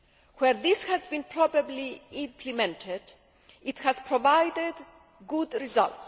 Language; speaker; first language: English; non-native, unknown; Greek